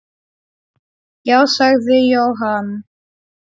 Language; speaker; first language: Icelandic; non-native, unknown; Polish